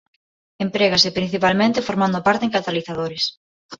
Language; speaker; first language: Galician; non-native, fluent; Spanish